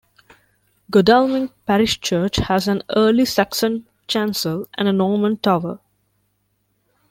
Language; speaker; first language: English; non-native, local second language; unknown